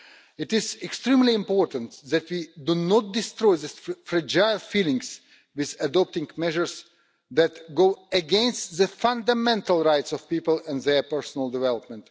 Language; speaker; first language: English; non-native, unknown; Russian